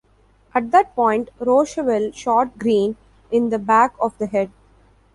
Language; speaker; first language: English; non-native, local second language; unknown